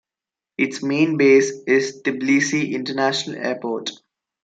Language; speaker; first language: English; non-native, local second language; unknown